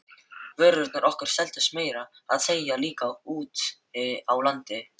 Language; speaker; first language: Icelandic; non-native, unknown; Filipino